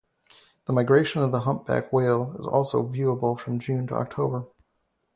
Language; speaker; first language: English; native; English